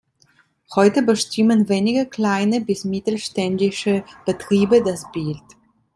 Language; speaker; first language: German; non-native, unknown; Italian